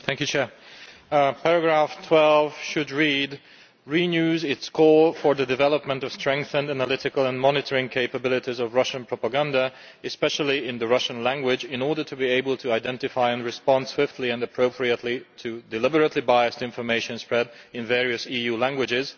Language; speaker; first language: English; non-native, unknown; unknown